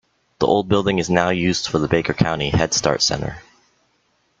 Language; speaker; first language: English; native; English